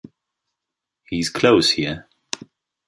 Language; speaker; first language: English; non-native, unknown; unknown